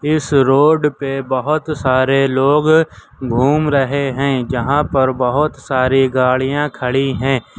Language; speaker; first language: Hindi; native; Hindi